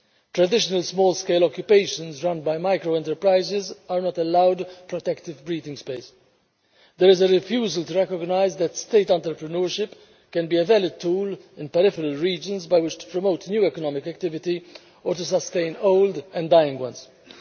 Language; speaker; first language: English; non-native, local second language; Maltese